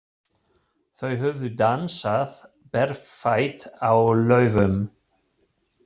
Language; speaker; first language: Icelandic; non-native, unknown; German